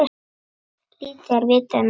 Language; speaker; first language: Icelandic; native; Icelandic